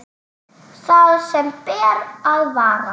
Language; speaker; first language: Icelandic; native; Icelandic